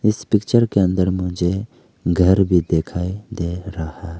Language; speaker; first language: Hindi; early bilingual, other home language; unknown